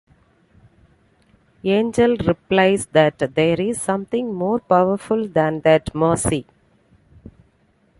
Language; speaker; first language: English; non-native, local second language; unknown